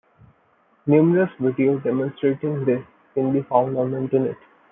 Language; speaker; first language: English; non-native, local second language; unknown